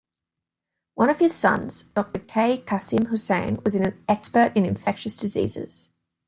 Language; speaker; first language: English; native; English